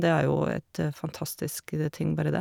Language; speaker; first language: Norwegian; native; Norwegian